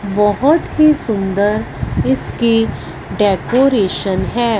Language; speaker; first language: Hindi; non-native, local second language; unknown